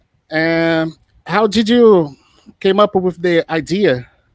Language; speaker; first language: English; non-native, fluent; Portuguese